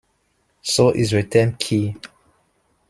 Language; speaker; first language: English; non-native, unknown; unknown